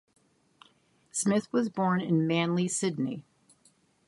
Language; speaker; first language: English; native; English